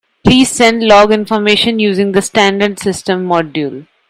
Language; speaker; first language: English; non-native, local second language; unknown